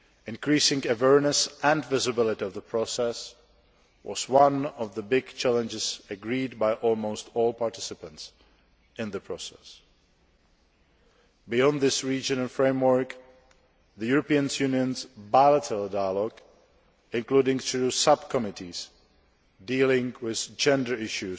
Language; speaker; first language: English; non-native, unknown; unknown